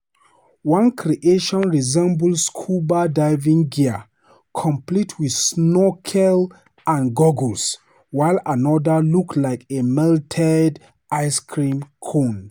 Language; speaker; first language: English; non-native, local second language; Hausa